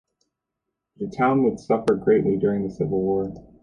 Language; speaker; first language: English; native; English